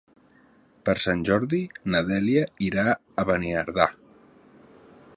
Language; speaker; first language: Catalan; native; Catalan